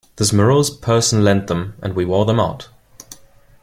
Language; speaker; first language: English; non-native, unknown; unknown